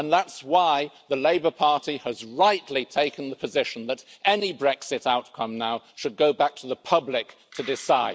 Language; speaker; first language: English; native; English